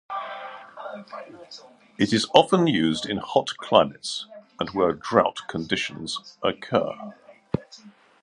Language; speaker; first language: English; native; English